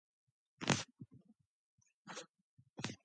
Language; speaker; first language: English; non-native, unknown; Mongolian